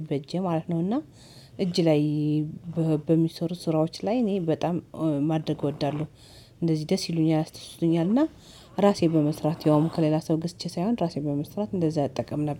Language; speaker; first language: Amharic; native; Amharic